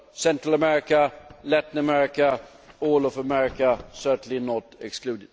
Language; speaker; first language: English; non-native, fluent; Swedish